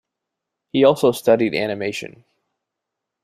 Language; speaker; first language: English; native; English